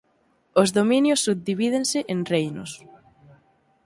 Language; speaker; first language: Galician; native; Galician